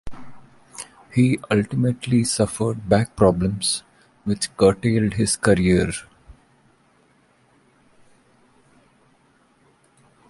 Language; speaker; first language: English; non-native, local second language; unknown